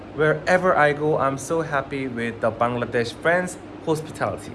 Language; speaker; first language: English; non-native, fluent; Korean